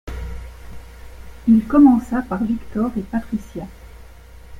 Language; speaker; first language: French; native; French